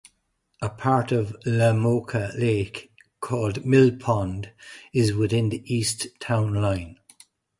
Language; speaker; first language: English; native; English